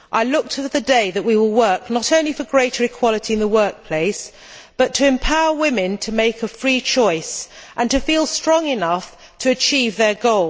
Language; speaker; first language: English; native; English